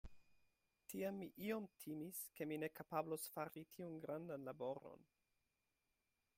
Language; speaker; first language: Esperanto; non-native, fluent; German